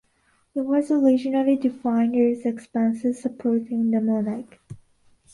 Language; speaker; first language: English; non-native, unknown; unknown